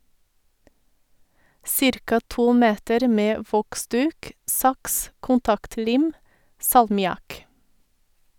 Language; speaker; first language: Norwegian; non-native, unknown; Portuguese